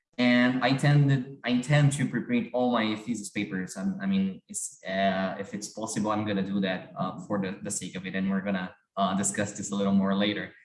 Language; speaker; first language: English; non-native, fluent; Portuguese